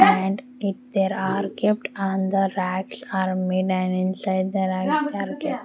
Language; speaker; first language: English; non-native, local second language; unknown